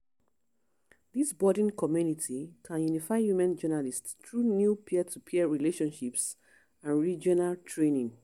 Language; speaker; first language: English; non-native, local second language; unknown